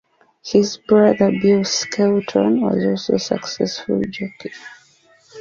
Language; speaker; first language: English; native; English